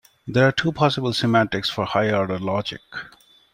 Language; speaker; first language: English; non-native, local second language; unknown